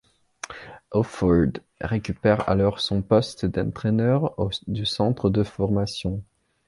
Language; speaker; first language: French; non-native, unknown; Belarusian